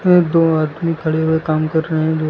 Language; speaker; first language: Hindi; native; Hindi